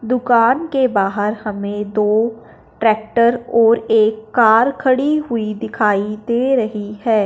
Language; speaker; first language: Hindi; non-native, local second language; Punjabi